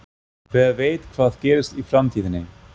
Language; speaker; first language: Icelandic; non-native, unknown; German